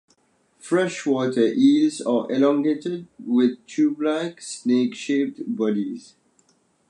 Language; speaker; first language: English; native; English